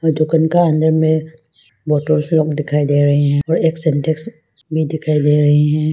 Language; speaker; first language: Hindi; non-native, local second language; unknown